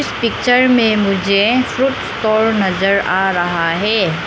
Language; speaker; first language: Hindi; non-native, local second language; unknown